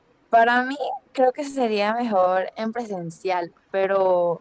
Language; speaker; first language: Spanish; native; Spanish